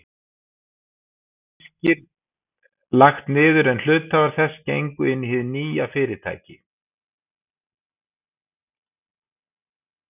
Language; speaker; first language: Icelandic; native; Icelandic